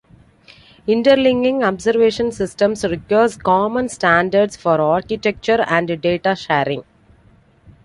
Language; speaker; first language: English; non-native, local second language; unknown